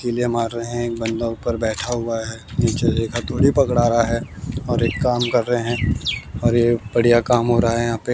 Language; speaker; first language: Hindi; native; Hindi